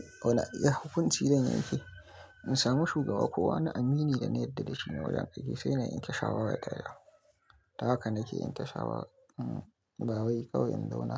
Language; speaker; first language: Hausa; native; Hausa